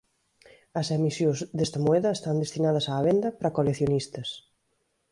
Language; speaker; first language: Galician; native; Galician